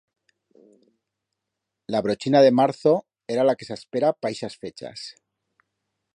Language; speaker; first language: Aragonese; native; Aragonese